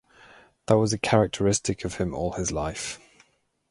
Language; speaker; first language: English; native; English